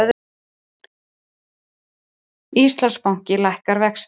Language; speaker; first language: Icelandic; native; Icelandic